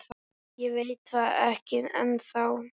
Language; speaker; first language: Icelandic; native; Icelandic